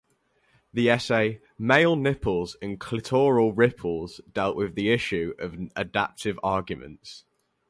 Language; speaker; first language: English; native; English